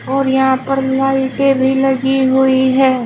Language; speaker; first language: Hindi; native; Hindi